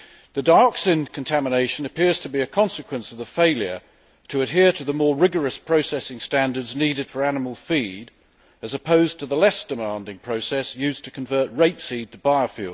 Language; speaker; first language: English; native; English